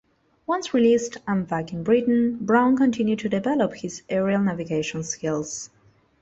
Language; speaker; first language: English; non-native, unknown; Spanish